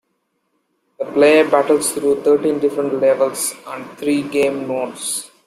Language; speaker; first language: English; non-native, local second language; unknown